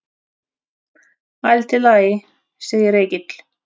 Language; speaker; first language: Icelandic; non-native, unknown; Russian